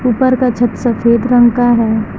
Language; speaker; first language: Hindi; native; Hindi